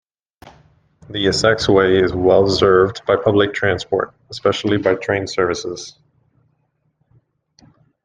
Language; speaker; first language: English; native; English